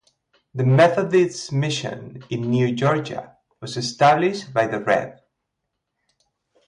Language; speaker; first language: English; native; English